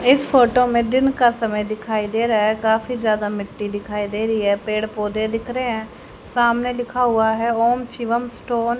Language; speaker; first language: Hindi; native; Hindi